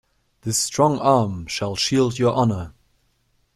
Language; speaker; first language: English; non-native, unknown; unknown